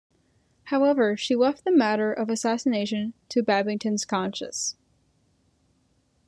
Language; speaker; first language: English; native; English